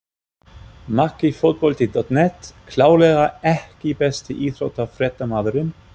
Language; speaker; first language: Icelandic; non-native, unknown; German